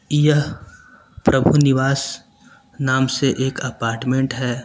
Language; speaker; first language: Hindi; native; Hindi